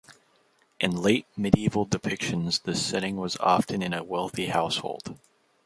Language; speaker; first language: English; native; English